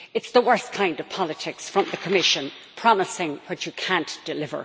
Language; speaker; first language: English; native; English